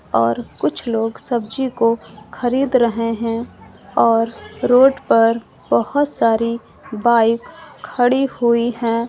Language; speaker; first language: Hindi; native; Hindi